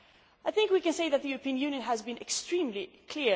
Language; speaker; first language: English; non-native, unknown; Swedish